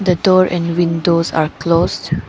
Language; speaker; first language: English; non-native, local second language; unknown